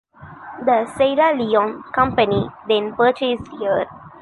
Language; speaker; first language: English; non-native, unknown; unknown